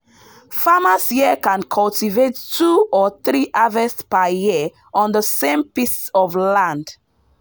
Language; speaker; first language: English; non-native, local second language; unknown